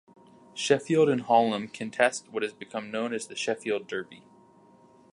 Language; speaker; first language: English; native; English